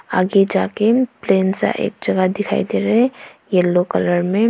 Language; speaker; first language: Hindi; non-native, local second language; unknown